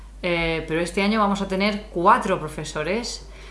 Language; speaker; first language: Spanish; native; Spanish